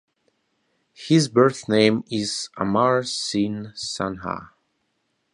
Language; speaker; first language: English; non-native, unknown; Russian